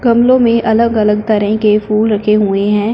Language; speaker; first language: Hindi; non-native, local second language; Punjabi